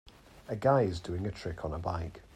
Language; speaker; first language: English; native; English